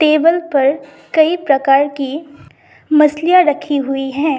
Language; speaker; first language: Hindi; non-native, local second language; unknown